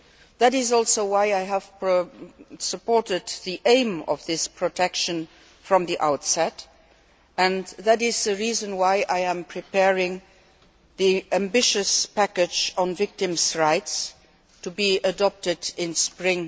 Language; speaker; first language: English; non-native, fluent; Luxembourgish